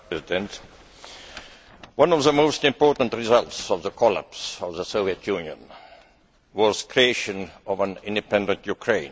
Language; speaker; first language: English; non-native, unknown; Estonian